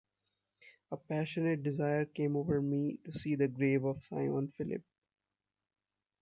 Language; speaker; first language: English; non-native, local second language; Hindi